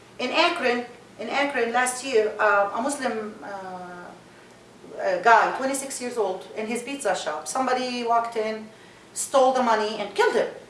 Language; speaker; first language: English; non-native, fluent; Arabic